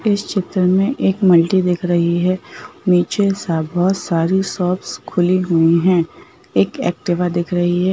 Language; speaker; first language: Hindi; native; Hindi